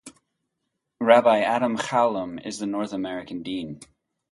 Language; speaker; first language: English; native; English